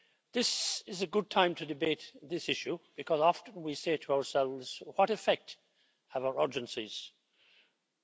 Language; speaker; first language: English; native; English